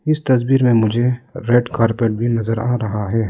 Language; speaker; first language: Hindi; non-native, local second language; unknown